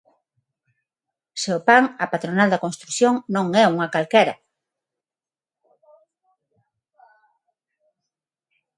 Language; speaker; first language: Galician; non-native, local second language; Spanish